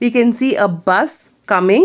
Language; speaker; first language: English; non-native, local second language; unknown